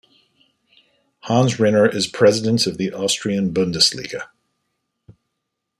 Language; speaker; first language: English; native; English